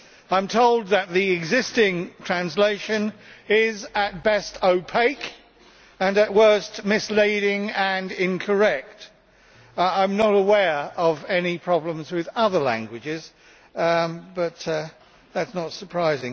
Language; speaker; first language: English; native; English